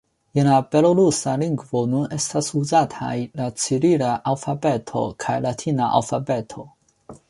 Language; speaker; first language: Esperanto; non-native, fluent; Chinese